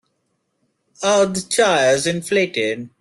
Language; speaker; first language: English; non-native, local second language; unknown